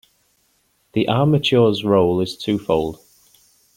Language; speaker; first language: English; native; English